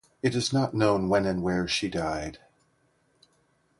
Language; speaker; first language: English; native; English